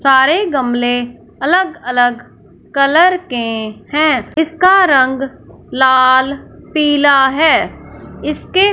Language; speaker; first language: Hindi; non-native, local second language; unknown